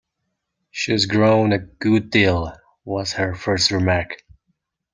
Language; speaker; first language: English; non-native, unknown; Mongolian